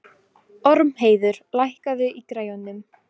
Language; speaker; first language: Icelandic; non-native, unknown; Polish